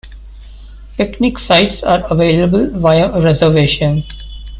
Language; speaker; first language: English; non-native, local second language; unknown